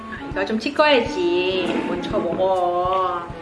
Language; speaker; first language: Korean; non-native, learner; Vietnamese